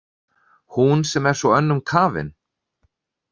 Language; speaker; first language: Icelandic; native; Icelandic